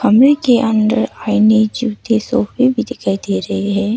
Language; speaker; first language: Hindi; non-native, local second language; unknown